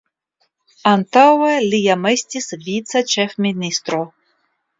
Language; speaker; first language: Esperanto; non-native, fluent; Russian